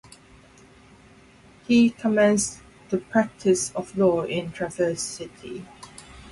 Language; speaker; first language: English; non-native, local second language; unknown